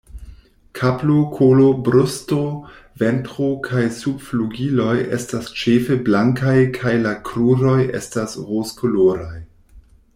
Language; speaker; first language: Esperanto; non-native, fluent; German